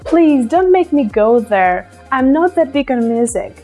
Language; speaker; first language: English; non-native, fluent; Russian